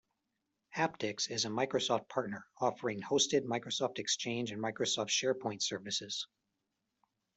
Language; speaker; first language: English; native; English